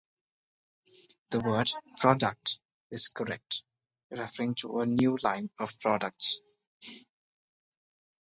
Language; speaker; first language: English; non-native, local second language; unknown